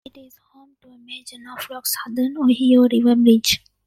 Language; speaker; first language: English; non-native, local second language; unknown